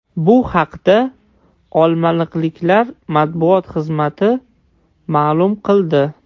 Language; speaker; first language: Uzbek; non-native, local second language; Russian